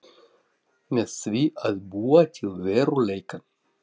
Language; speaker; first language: Icelandic; non-native, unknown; Russian